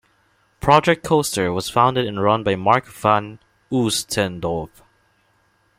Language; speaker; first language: English; non-native, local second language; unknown